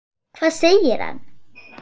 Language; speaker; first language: Icelandic; non-native, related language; Swedish